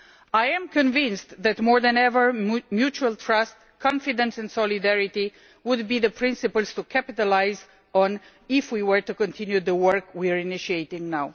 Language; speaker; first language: English; non-native, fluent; Romanian